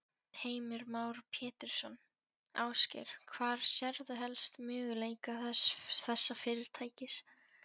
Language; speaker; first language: Icelandic; non-native, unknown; Polish